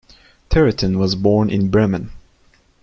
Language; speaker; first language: English; non-native, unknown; Turkish